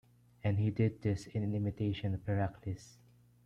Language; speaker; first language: English; non-native, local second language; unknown